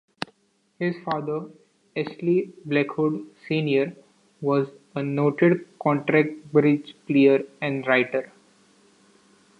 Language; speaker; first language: English; non-native, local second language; Marathi